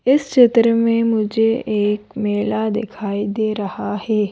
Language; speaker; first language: Hindi; native; Hindi